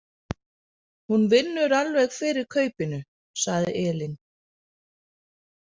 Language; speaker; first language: Icelandic; non-native, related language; Danish